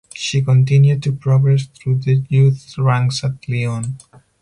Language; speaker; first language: English; non-native, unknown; Spanish